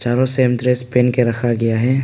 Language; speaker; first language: Hindi; non-native, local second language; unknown